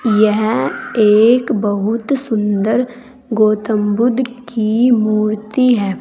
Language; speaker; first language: Hindi; native; Hindi